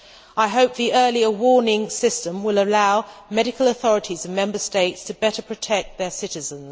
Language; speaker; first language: English; native; English